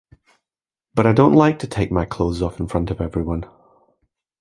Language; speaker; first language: English; native; English